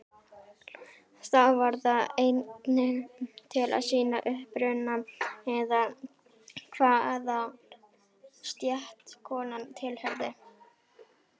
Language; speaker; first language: Icelandic; native; Icelandic